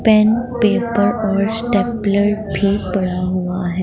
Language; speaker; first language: Hindi; non-native, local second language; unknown